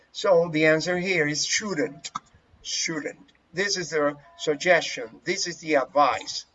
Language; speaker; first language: English; non-native, fluent; Spanish